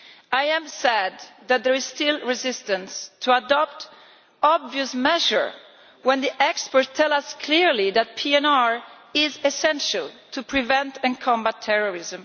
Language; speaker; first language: English; non-native, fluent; Italian